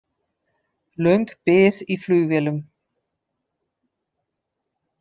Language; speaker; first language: Icelandic; non-native, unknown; Dutch